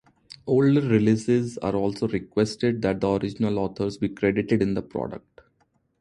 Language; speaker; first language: English; non-native, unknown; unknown